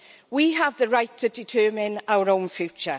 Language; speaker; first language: English; native; English